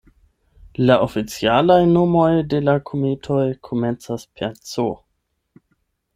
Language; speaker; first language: Esperanto; non-native, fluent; German